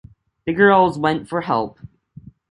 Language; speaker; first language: English; native; English